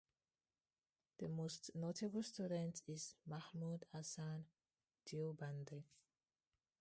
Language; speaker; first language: English; non-native, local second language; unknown